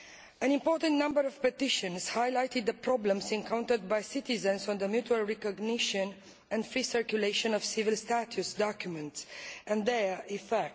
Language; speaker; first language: English; non-native, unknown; Romanian